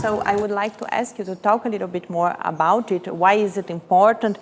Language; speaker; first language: English; non-native, fluent; Portuguese